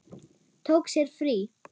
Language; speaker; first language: Icelandic; non-native, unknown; German